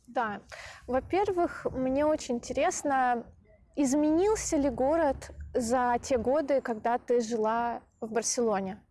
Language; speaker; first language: Russian; native; Russian